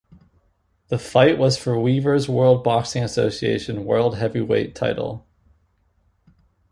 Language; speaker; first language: English; native; English